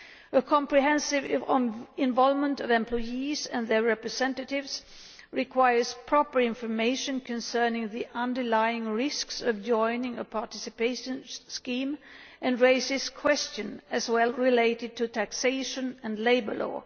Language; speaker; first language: English; non-native, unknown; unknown